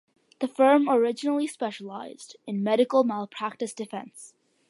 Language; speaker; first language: English; early bilingual, other home language; Malayalam